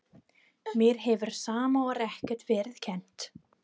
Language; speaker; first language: Icelandic; non-native, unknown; English